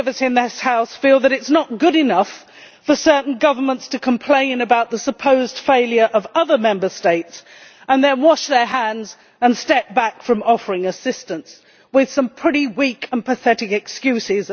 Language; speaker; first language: English; native; English